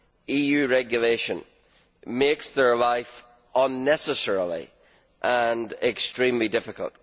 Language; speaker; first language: English; native; English